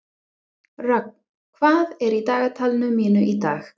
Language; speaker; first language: Icelandic; non-native, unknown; English